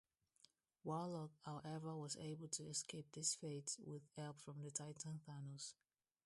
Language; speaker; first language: English; non-native, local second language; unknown